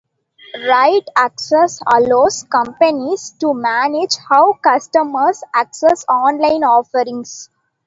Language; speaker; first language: English; non-native, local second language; Tamil